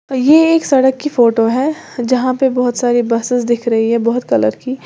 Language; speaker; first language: Hindi; native; Hindi